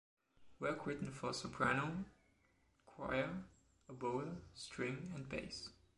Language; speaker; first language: English; non-native, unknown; German